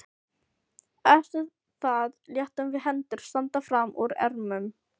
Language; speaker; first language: Icelandic; non-native, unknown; Filipino